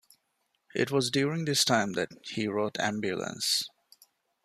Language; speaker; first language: English; non-native, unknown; Divehi